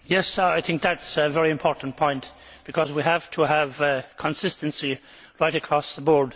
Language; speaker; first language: English; native; English